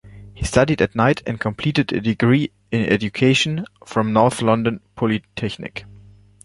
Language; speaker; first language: English; non-native, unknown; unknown